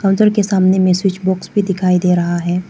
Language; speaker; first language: Hindi; non-native, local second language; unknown